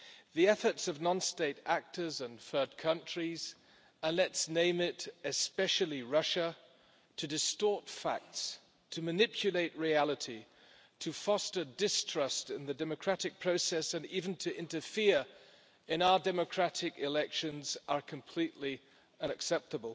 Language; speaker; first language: English; non-native, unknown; German